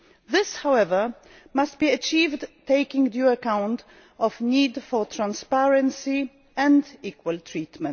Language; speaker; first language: English; non-native, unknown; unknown